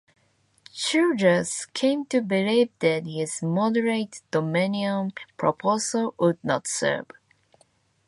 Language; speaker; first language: English; non-native, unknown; Japanese